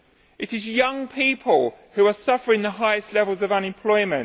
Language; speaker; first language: English; native; English